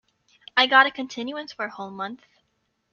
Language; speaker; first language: English; native; English